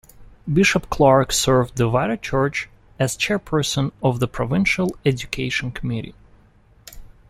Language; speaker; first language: English; non-native, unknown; Russian